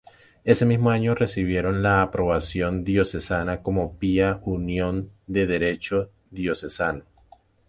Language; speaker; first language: Spanish; native; Spanish